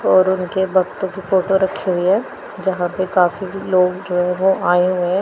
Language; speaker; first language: Hindi; non-native, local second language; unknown